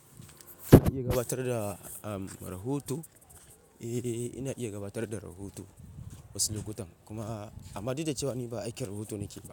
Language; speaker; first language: Hausa; non-native, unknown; Yoruba